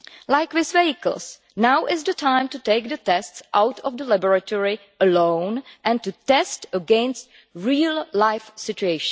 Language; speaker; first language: English; non-native, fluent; Czech